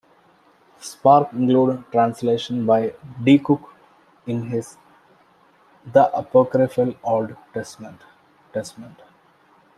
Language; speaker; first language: English; native; English